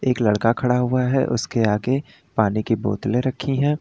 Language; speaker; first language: Hindi; native; Hindi